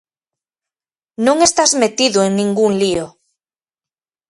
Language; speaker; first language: Galician; native; Galician